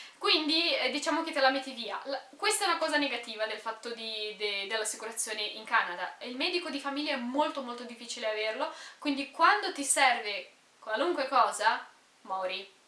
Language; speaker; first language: Italian; native; Italian